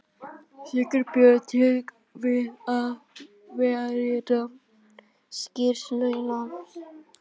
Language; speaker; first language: Icelandic; non-native, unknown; English